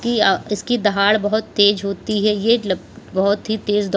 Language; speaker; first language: Hindi; native; Hindi